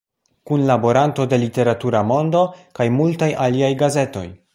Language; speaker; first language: Esperanto; non-native, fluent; Polish